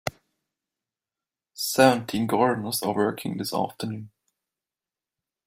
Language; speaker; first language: English; non-native, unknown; German